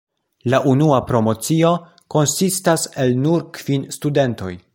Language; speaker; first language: Esperanto; non-native, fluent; Polish